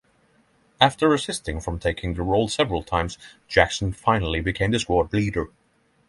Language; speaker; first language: English; non-native, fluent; Norwegian